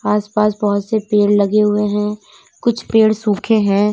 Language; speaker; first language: Hindi; native; Hindi